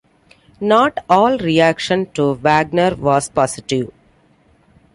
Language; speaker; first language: English; non-native, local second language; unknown